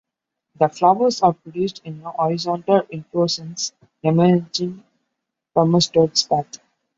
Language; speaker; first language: English; non-native, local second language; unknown